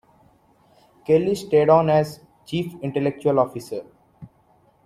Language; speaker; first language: English; non-native, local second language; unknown